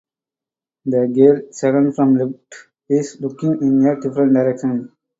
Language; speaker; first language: English; non-native, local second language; Tamil